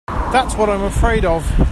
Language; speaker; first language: English; native; English